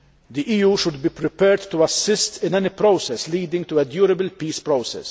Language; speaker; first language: English; non-native, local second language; Maltese